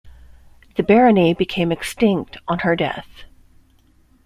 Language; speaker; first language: English; native; English